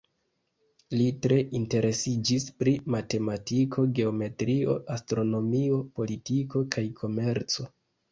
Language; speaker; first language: Esperanto; non-native, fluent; Kinyarwanda